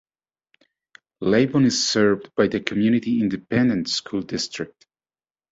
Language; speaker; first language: English; native; English